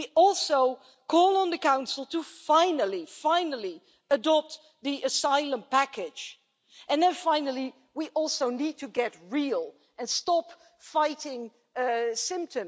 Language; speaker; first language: English; non-native, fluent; Dutch